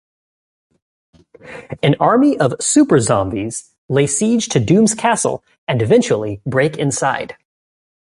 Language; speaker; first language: English; native; English